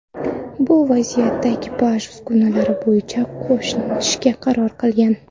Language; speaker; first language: Uzbek; non-native, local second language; Kara-Kalpak